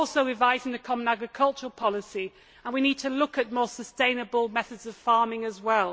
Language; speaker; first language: English; native; English